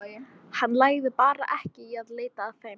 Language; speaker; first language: Icelandic; non-native, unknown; English